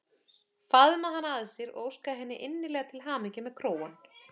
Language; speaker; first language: Icelandic; native; Icelandic